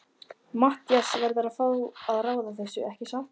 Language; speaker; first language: Icelandic; native; Icelandic